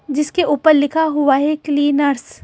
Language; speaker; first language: Hindi; native; Hindi